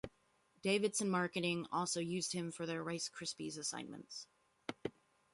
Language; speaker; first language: English; native; English